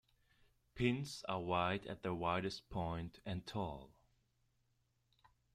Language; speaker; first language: English; non-native, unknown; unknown